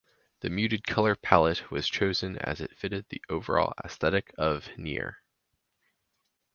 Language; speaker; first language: English; native; English